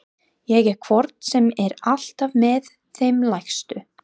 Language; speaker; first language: Icelandic; non-native, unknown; English